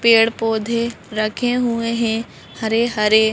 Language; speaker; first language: Hindi; native; Hindi